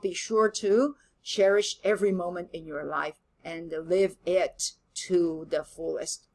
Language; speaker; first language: English; non-native, fluent; Chinese